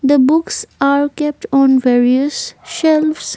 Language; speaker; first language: English; non-native, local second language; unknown